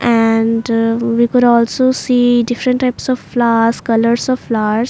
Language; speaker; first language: English; non-native, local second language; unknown